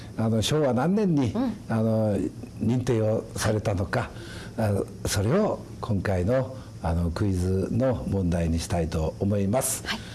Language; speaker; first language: Japanese; native; Japanese